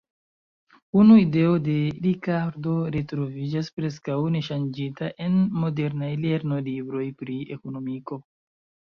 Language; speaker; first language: Esperanto; non-native, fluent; Chinese